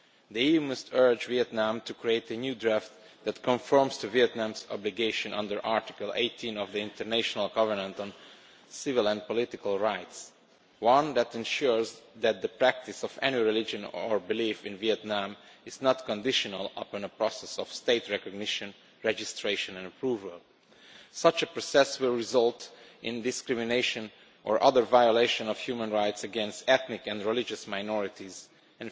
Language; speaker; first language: English; non-native, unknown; Romanian